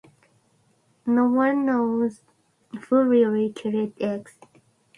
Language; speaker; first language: English; non-native, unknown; Japanese